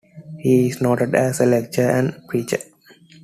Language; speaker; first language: English; non-native, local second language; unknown